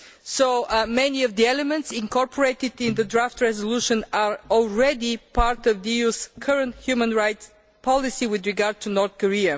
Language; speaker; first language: English; non-native, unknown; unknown